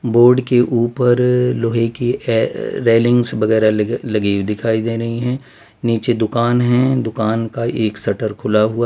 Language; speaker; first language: Hindi; non-native, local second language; Gujarati